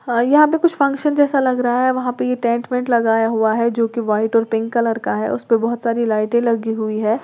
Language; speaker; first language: Hindi; native; Hindi